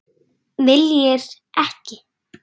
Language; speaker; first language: Icelandic; native; Icelandic